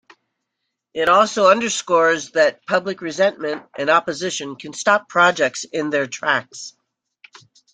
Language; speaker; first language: English; native; English